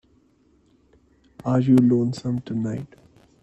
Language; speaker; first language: English; non-native, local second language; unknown